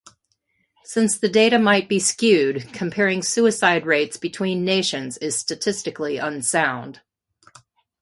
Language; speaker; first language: English; native; English